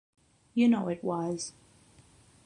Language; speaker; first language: English; non-native, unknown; Catalan